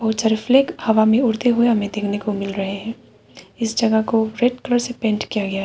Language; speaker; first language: Hindi; non-native, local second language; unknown